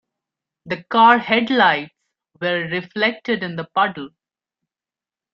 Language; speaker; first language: English; non-native, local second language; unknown